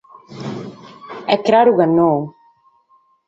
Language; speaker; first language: Sardinian; native; Sardinian